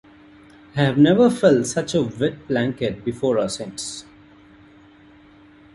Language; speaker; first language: English; non-native, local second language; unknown